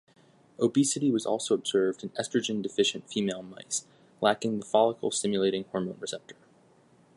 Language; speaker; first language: English; native; English